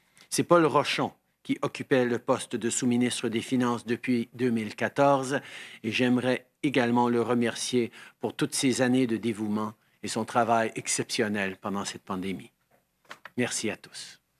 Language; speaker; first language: French; early bilingual, heritage; French